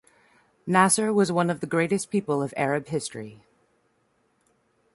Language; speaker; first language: English; native; English